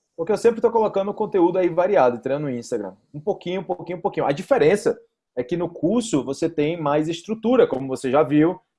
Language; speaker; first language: Portuguese; native; Portuguese